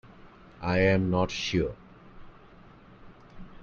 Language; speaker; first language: English; non-native, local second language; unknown